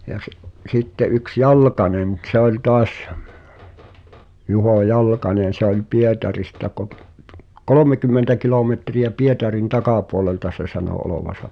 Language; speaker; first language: Finnish; native; Finnish